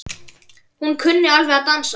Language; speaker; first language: Icelandic; native; Icelandic